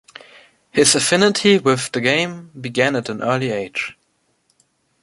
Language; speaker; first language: English; non-native, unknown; German